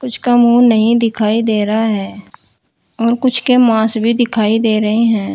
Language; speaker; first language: Hindi; native; Hindi